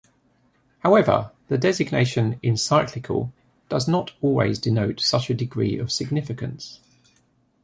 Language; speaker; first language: English; native; English